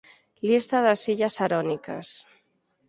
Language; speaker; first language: Galician; native; Galician